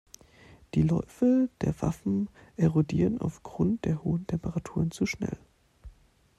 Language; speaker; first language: German; native; German